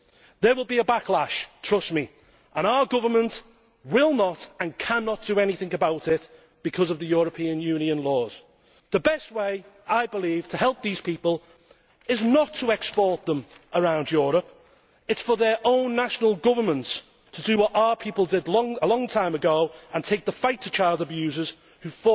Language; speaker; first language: English; native; English